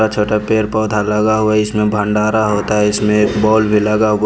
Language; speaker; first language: Hindi; non-native, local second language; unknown